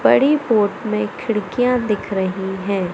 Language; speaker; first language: Hindi; native; Hindi